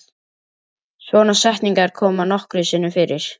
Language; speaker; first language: Icelandic; native; Icelandic